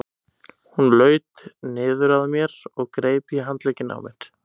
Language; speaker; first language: Icelandic; native; Icelandic